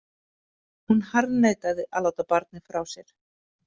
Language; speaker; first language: Icelandic; native; Icelandic